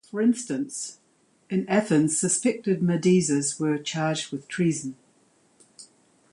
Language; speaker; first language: English; native; English